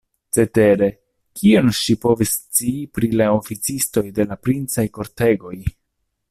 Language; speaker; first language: Esperanto; non-native, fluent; Italian